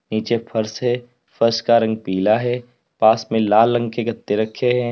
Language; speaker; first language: Hindi; native; Hindi